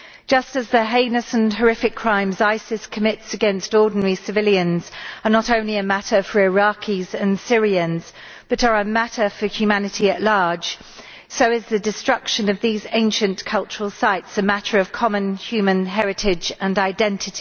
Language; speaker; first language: English; native; English